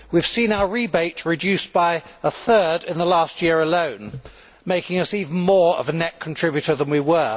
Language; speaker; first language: English; native; English